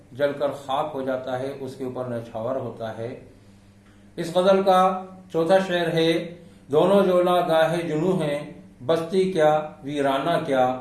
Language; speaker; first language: Urdu; native; Urdu